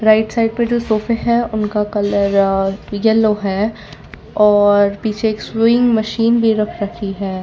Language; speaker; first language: Hindi; non-native, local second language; Gujarati